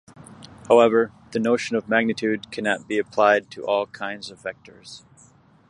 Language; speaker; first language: English; native; English